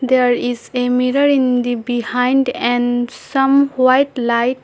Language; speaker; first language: English; non-native, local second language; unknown